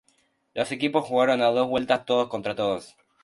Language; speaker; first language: Spanish; native; Spanish